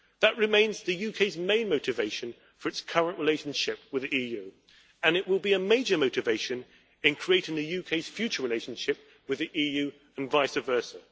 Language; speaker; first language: English; native; English